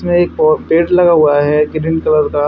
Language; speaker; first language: Hindi; native; Hindi